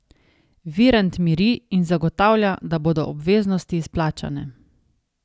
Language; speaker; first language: Slovenian; native; Slovenian